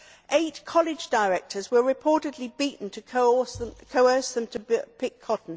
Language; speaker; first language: English; native; English